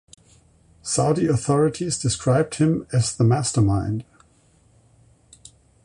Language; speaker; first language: English; non-native, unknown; German